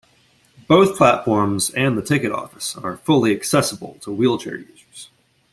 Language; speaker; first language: English; native; English